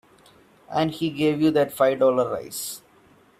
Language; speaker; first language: English; non-native, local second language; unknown